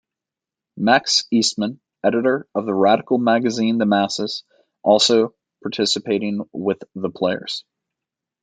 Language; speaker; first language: English; native; English